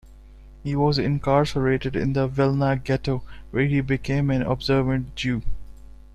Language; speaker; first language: English; non-native, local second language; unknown